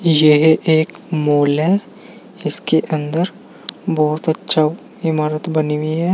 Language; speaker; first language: Hindi; native; Hindi